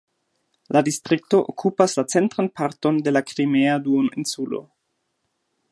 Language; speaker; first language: Esperanto; non-native, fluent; German